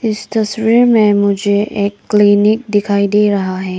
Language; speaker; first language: Hindi; non-native, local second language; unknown